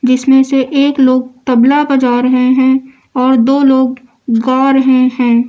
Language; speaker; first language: Hindi; native; Hindi